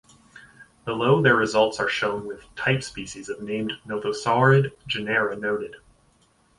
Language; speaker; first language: English; native; English